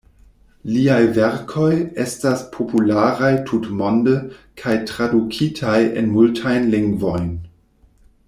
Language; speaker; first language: Esperanto; non-native, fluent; German